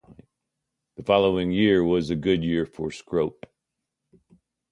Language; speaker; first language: English; native; English